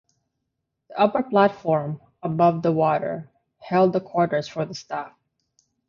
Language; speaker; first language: English; non-native, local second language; Filipino